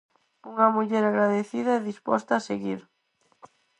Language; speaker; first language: Galician; non-native, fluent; Spanish